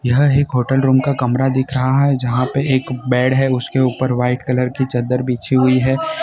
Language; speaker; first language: Hindi; non-native, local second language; Gujarati